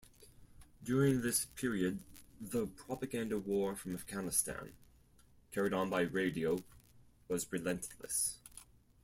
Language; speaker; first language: English; non-native, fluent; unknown